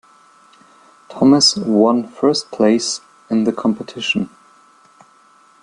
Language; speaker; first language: English; non-native, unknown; German